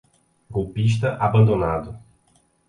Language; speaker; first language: Portuguese; native; Portuguese